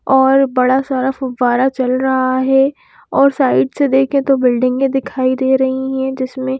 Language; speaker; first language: Hindi; native; Hindi